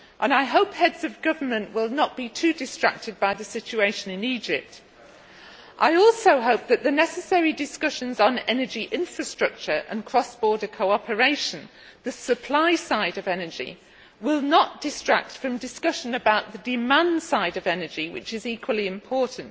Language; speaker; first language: English; native; English